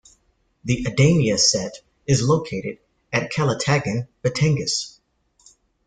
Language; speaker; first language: English; native; English